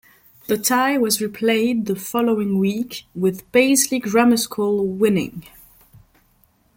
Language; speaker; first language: English; non-native, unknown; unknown